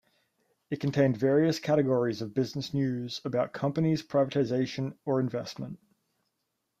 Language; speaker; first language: English; native; English